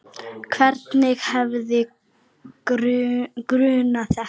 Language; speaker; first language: Icelandic; native; Icelandic